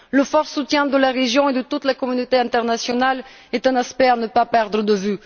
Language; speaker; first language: French; non-native, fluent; Bulgarian